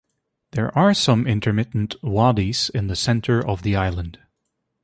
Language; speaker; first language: English; native; English